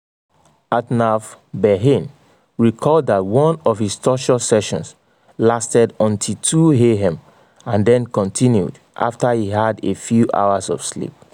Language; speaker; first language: English; non-native, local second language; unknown